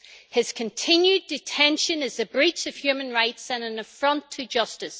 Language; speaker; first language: English; native; English